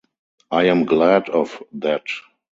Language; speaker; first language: English; non-native, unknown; German